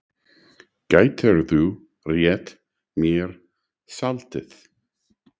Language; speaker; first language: Icelandic; non-native, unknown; English